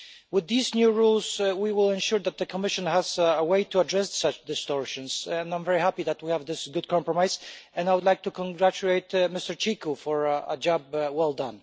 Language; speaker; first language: English; non-native, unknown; Polish